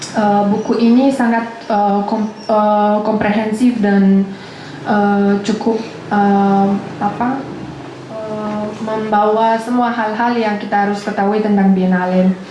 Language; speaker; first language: Indonesian; non-native, fluent; Romanian